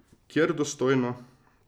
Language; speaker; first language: Slovenian; native; Slovenian